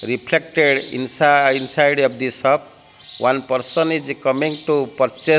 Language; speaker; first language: English; non-native, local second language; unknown